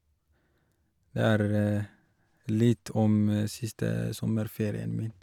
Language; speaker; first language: Norwegian; non-native, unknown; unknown